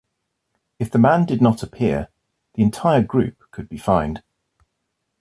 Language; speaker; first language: English; native; English